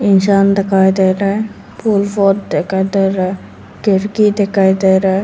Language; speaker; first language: Hindi; non-native, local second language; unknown